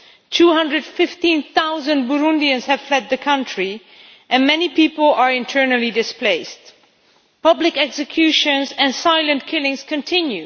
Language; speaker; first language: English; non-native, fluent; Dutch